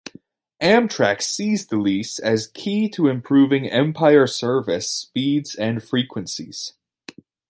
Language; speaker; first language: English; native; English